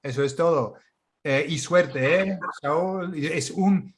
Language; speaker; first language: Spanish; non-native, fluent; English